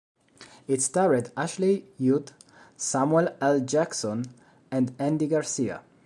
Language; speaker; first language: English; non-native, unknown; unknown